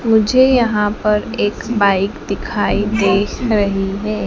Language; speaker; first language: Hindi; native; Hindi